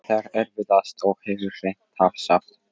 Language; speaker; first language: Icelandic; non-native, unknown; Polish